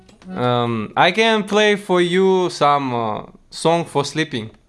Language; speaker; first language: English; non-native, learner; Russian